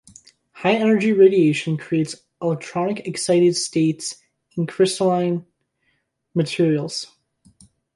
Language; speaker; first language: English; native; English